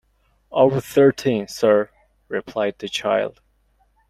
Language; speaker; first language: English; non-native, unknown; Mongolian